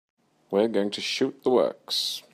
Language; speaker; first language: English; native; English